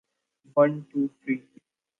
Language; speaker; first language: English; non-native, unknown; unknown